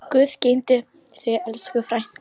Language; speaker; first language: Icelandic; non-native, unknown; Polish